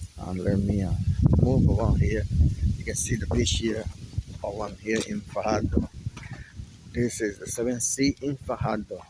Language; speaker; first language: English; non-native, local second language; Spanish